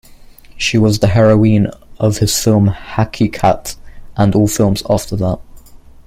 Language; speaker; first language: English; native; English